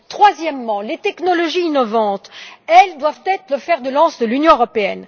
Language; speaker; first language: French; native; French